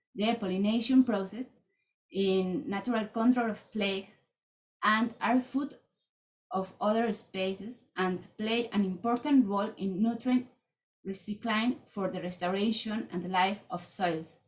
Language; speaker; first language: English; non-native, fluent; Spanish